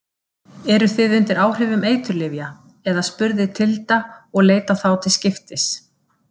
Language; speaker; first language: Icelandic; native; Icelandic